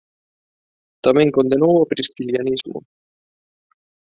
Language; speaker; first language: Galician; non-native, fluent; Spanish